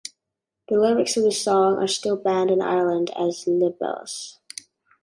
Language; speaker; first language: English; native; English